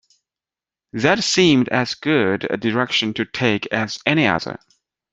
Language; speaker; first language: English; non-native, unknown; Chinese